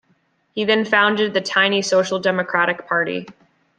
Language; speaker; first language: English; native; English